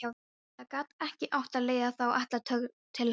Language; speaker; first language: Icelandic; non-native, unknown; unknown